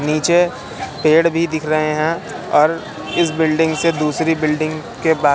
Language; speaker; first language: Hindi; native; Hindi